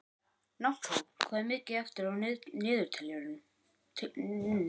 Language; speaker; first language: Icelandic; native; Icelandic